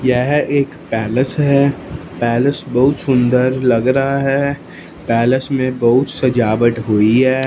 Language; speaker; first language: Hindi; non-native, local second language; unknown